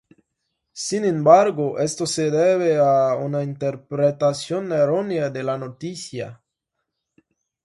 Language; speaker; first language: Spanish; non-native, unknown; Portuguese